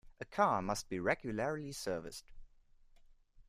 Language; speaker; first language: English; non-native, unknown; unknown